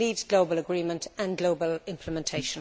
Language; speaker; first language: English; native; English